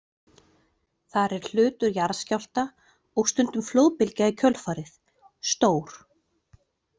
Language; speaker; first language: Icelandic; native; Icelandic